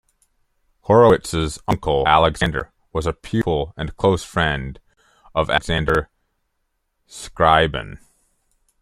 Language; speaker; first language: English; native; English